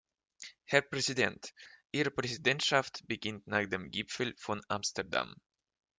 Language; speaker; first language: German; non-native, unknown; Russian